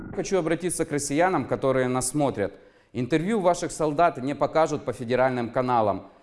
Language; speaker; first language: Russian; non-native, local second language; Ukrainian